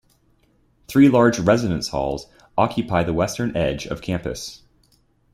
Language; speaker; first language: English; native; English